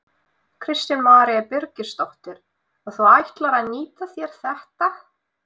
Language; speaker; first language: Icelandic; non-native, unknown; Russian